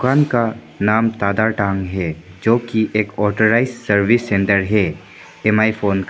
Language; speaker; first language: Hindi; non-native, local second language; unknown